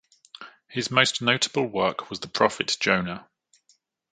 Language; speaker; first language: English; native; English